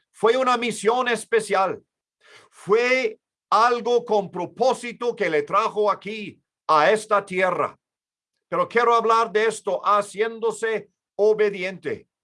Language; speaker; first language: Spanish; non-native, fluent; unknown